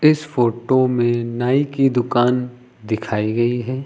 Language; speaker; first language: Hindi; native; Hindi